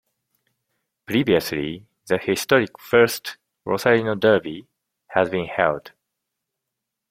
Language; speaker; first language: English; non-native, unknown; Japanese